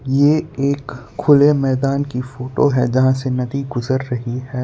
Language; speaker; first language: Hindi; non-native, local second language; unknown